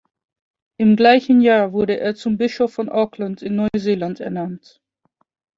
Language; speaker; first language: German; non-native, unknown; Dutch